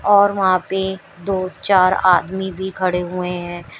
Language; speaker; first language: Hindi; native; Hindi